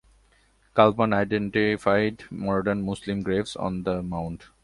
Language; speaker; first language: English; non-native, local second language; Bangla